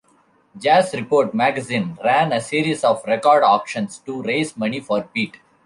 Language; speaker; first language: English; non-native, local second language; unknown